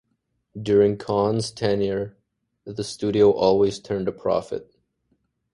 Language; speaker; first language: English; native; English